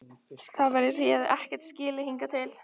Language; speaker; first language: Icelandic; native; Icelandic